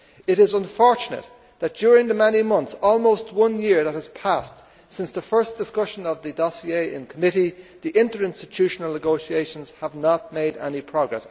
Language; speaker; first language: English; native; English